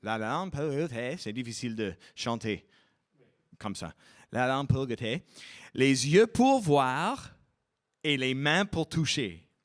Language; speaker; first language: French; non-native, fluent; English